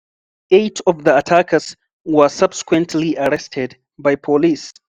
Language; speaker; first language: English; non-native, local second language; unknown